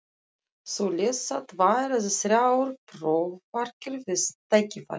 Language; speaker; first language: Icelandic; non-native, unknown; Russian